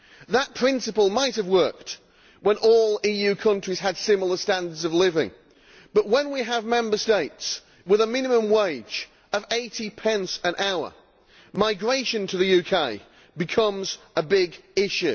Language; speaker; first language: English; native; English